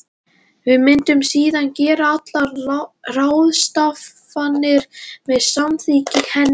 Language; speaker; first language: Icelandic; non-native, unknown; Latvian